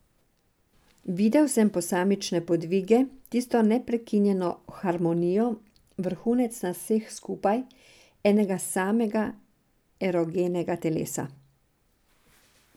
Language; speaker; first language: Slovenian; non-native, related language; Serbian